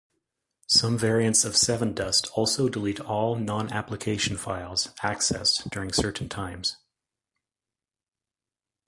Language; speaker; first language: English; native; English